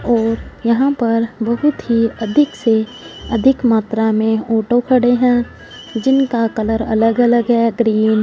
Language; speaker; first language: Hindi; non-native, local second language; Punjabi